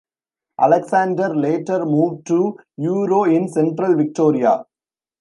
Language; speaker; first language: English; non-native, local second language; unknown